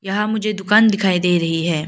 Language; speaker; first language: Hindi; early bilingual, other home language; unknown